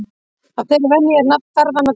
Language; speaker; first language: Icelandic; native; Icelandic